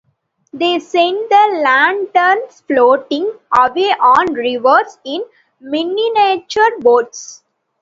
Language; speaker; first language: English; non-native, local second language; Tamil